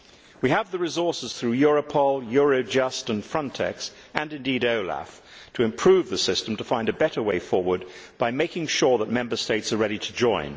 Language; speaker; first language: English; native; English